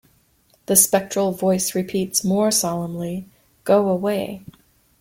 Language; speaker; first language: English; native; English